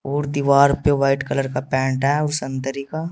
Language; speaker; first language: Hindi; native; Hindi